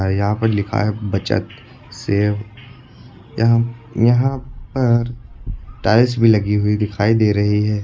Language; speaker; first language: Hindi; native; Hindi